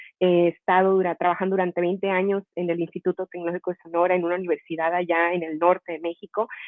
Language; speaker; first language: Spanish; native; Spanish